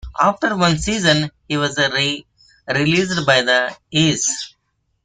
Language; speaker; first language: English; non-native, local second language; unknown